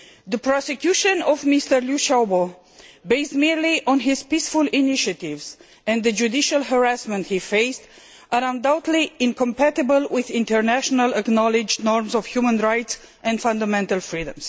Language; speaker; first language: English; non-native, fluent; Romanian